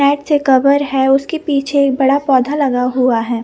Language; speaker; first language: Hindi; non-native, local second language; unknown